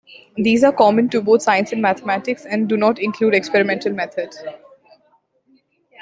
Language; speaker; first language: English; non-native, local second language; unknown